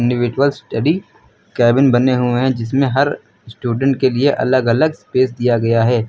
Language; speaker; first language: Hindi; native; Hindi